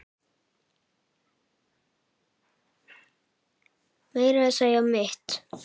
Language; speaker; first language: Icelandic; native; Icelandic